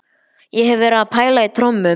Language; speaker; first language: Icelandic; native; Icelandic